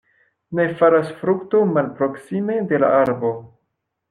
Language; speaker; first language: Esperanto; non-native, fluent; French